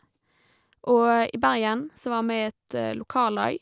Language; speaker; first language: Norwegian; native; Norwegian